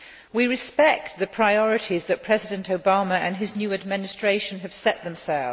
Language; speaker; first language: English; non-native, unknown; Polish